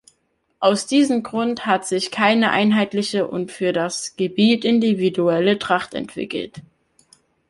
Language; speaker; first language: German; native; German